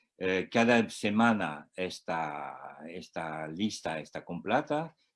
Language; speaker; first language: Spanish; non-native, learner; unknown